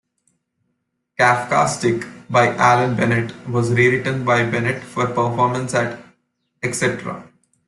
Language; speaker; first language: English; non-native, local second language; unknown